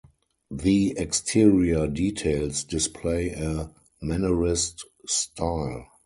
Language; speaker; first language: English; non-native, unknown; German